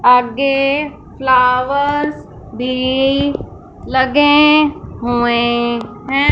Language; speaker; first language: Hindi; non-native, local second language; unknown